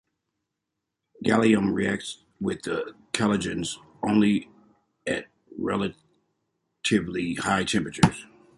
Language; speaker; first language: English; native; English